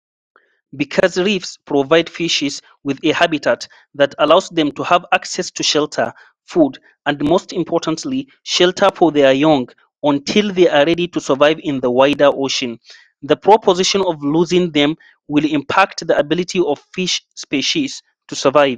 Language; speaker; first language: English; non-native, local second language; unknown